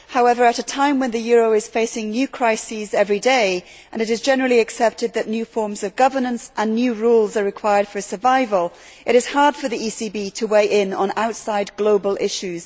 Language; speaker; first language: English; native; English